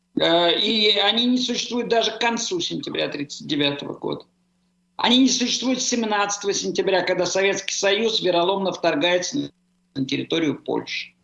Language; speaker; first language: Russian; native; Russian